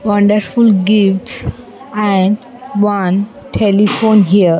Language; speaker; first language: English; non-native, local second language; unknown